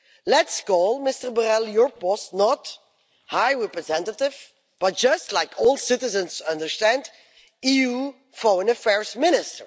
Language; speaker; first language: English; non-native, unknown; Dutch